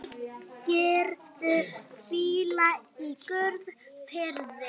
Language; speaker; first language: Icelandic; native; Icelandic